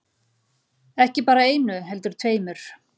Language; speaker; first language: Icelandic; native; Icelandic